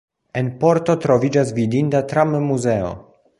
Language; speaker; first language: Esperanto; non-native, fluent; Polish